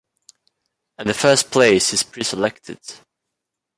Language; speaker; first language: English; non-native, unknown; French